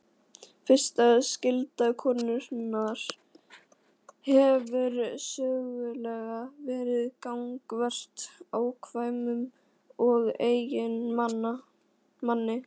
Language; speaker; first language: Icelandic; native; Icelandic